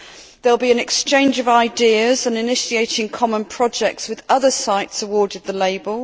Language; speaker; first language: English; native; English